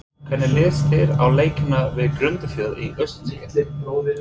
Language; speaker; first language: Icelandic; non-native, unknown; English